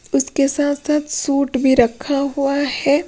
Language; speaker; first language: Hindi; non-native, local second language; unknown